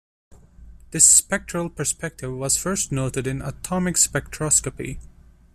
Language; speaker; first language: English; non-native, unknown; Turkish